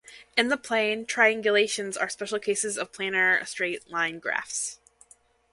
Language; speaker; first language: English; native; English